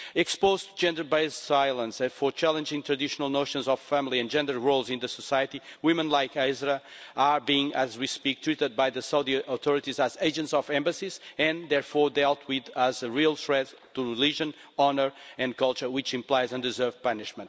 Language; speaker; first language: English; non-native, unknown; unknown